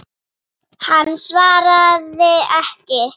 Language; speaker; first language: Icelandic; native; Icelandic